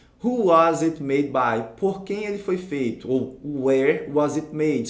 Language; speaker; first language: English; non-native, fluent; Portuguese